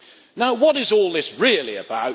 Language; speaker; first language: English; native; English